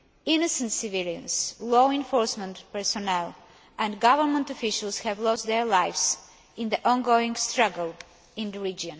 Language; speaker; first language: English; non-native, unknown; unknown